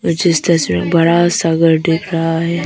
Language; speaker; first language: Hindi; non-native, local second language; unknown